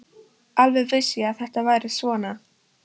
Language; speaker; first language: Icelandic; non-native, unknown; Polish